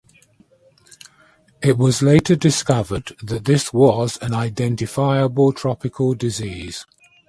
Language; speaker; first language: English; native; English